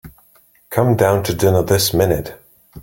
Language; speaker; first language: English; native; English